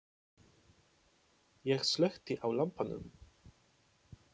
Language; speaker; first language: Icelandic; non-native, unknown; Polish